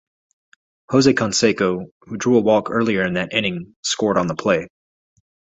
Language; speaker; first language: English; native; English